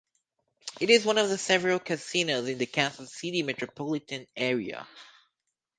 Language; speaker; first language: English; native; English